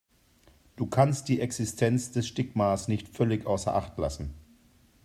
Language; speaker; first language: German; native; German